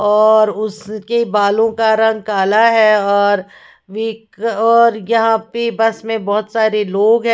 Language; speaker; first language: Hindi; non-native, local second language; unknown